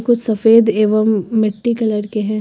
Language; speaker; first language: Hindi; native; Hindi